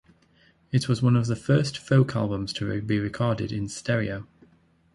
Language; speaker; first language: English; native; English